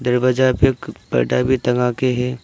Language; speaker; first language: Hindi; non-native, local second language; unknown